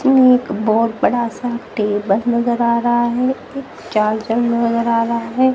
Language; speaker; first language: Hindi; native; Hindi